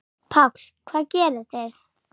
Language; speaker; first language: Icelandic; native; Icelandic